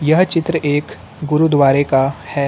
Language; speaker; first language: Hindi; native; Hindi